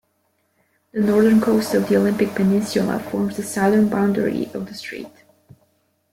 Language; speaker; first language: English; native; English